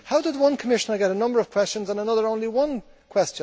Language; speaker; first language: English; native; English